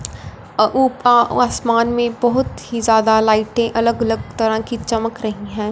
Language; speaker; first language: Hindi; non-native, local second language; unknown